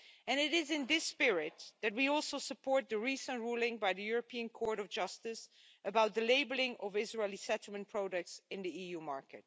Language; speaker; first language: English; non-native, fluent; Dutch